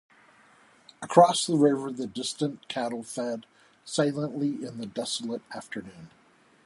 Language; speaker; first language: English; native; English